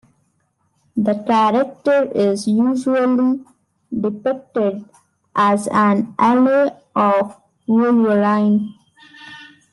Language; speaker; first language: English; non-native, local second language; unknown